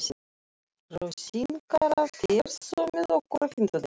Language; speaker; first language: Icelandic; non-native, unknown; Russian